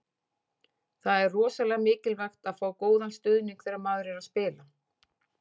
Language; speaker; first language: Icelandic; native; Icelandic